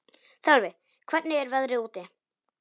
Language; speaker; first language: Icelandic; non-native, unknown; Polish